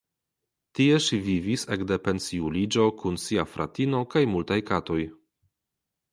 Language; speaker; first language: Esperanto; non-native, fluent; Polish